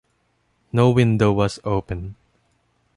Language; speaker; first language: English; non-native, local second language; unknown